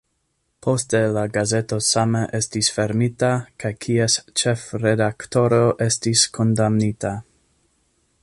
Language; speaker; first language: Esperanto; non-native, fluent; English